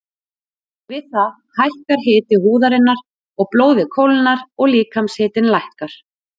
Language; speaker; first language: Icelandic; native; Icelandic